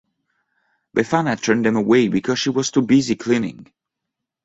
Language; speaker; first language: English; non-native, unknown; French